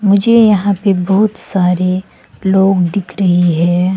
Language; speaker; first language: Hindi; non-native, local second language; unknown